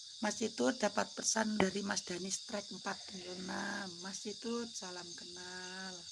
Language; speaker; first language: Indonesian; non-native, local second language; Javanese